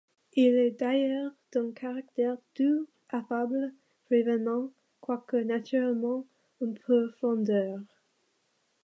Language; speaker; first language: French; non-native, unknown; English